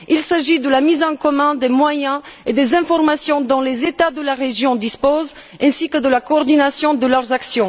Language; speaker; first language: French; non-native, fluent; Bulgarian